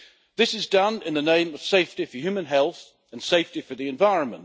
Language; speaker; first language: English; native; English